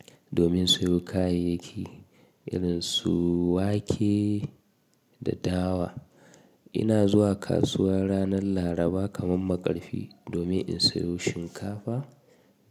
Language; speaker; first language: Hausa; native; Hausa